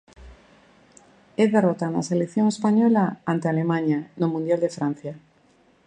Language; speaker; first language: Galician; native; Galician